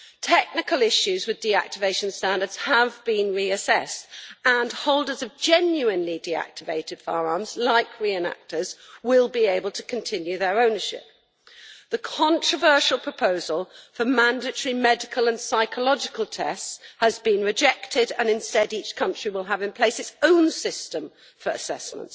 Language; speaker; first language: English; native; English